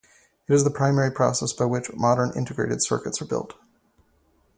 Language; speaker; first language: English; native; English